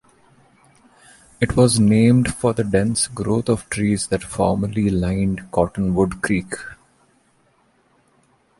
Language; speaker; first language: English; non-native, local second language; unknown